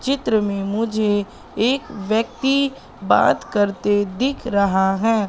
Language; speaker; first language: Hindi; native; Hindi